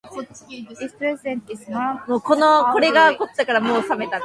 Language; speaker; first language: English; non-native, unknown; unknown